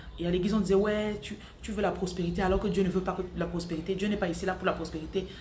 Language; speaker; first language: French; non-native, local second language; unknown